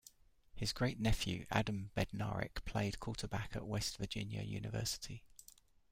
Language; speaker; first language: English; native; English